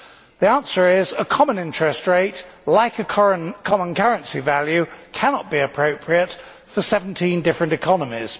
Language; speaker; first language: English; native; English